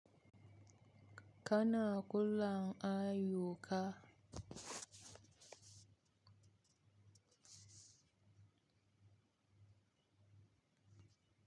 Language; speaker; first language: Hausa; native; Hausa